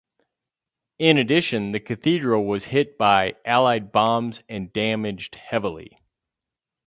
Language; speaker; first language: English; native; English